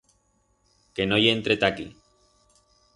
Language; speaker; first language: Aragonese; non-native, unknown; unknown